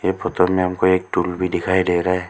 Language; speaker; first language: Hindi; early bilingual, other home language; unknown